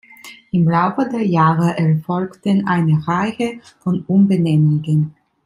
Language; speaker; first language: German; non-native, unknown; Italian